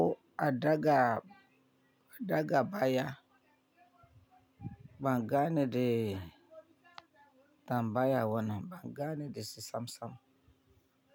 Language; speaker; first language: Hausa; non-native, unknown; Yoruba